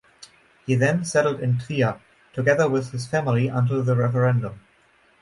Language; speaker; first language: English; non-native, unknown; German